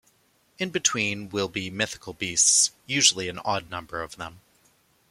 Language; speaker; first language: English; native; English